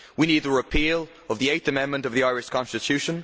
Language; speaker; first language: English; native; English